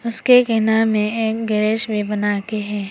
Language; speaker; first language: Hindi; non-native, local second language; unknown